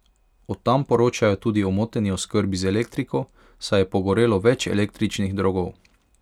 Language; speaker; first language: Slovenian; non-native, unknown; Hungarian